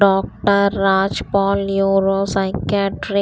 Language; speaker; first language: Hindi; non-native, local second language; Punjabi